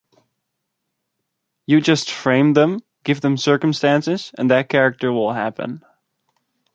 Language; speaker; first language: English; native; English